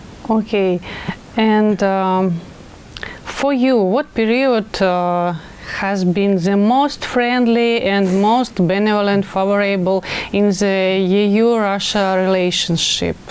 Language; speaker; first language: English; non-native, fluent; Russian